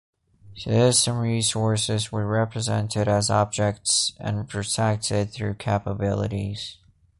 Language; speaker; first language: English; non-native, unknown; Portuguese